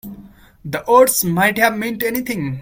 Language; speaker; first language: English; non-native, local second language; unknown